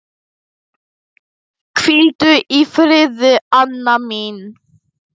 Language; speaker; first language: Icelandic; non-native, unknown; Polish